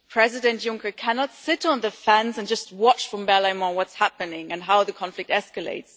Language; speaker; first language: English; non-native, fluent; German